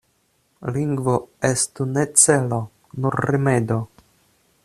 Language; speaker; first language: Esperanto; non-native, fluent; Russian